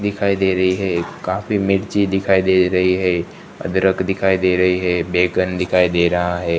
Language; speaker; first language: Hindi; non-native, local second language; Gujarati